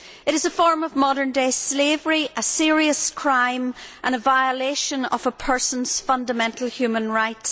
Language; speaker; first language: English; native; English